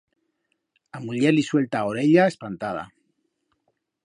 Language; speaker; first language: Aragonese; native; Aragonese